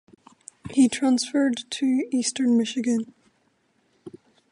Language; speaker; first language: English; native; English